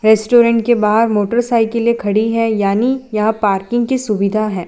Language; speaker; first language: Hindi; non-native, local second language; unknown